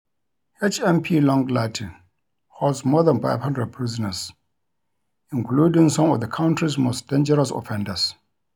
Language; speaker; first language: English; non-native, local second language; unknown